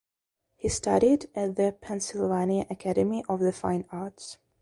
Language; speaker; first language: English; non-native, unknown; Belarusian